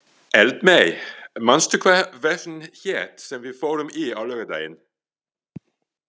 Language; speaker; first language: Icelandic; non-native, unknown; French